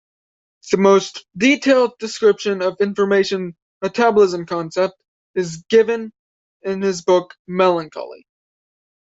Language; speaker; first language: English; native; English